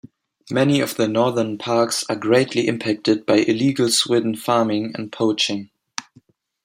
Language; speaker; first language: English; non-native, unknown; German